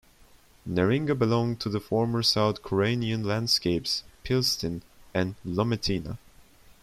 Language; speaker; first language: English; non-native, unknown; Turkish